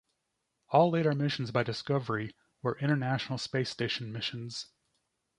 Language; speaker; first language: English; native; English